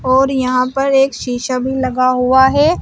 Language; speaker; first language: Hindi; native; Hindi